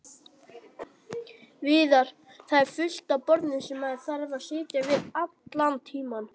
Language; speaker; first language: Icelandic; native; Icelandic